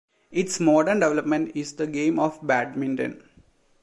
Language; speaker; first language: English; non-native, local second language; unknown